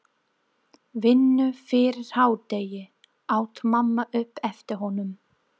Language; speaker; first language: Icelandic; non-native, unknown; English